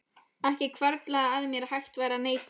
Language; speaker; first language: Icelandic; non-native, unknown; Polish